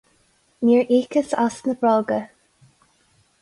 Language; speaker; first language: Irish; non-native, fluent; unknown